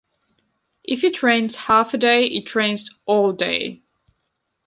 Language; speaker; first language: English; non-native, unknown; Georgian